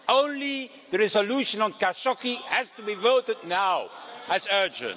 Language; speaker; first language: English; non-native, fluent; Dutch